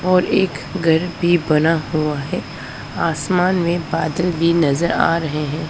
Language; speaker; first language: Hindi; non-native, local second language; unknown